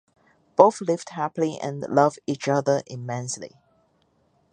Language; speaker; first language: English; non-native, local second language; Cantonese